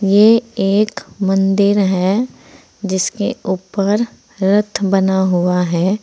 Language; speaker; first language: Hindi; native; Hindi